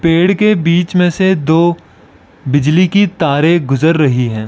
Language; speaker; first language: Hindi; non-native, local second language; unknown